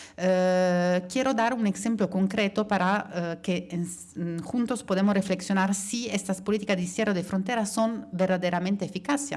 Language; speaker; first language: Spanish; non-native, related language; Italian